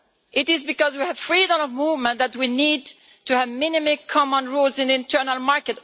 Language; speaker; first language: English; non-native, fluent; Italian